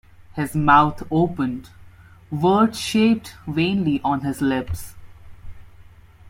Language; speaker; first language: English; non-native, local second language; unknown